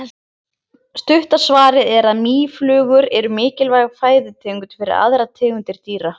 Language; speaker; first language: Icelandic; native; Icelandic